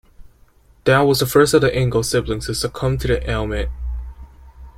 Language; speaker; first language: English; native; English